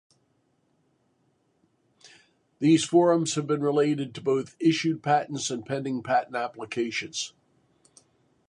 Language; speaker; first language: English; native; English